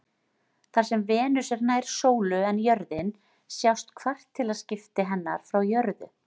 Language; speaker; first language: Icelandic; native; Icelandic